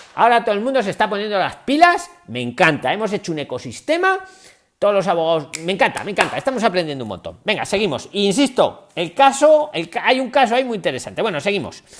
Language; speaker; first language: Spanish; native; Spanish